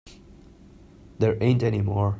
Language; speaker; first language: English; non-native, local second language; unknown